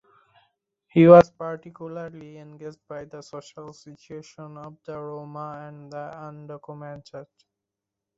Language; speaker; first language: English; non-native, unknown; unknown